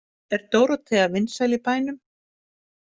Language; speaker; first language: Icelandic; native; Icelandic